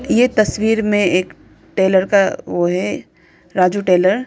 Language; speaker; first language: Hindi; non-native, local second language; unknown